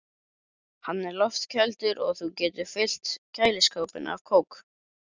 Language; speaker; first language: Icelandic; native; Icelandic